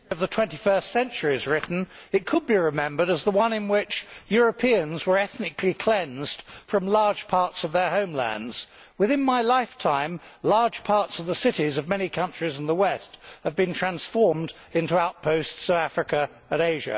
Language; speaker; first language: English; native; English